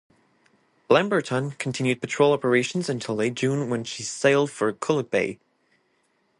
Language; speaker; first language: English; non-native, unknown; French